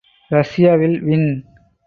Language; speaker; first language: English; non-native, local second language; Tamil